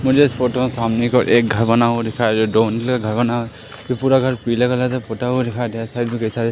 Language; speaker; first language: Hindi; native; Hindi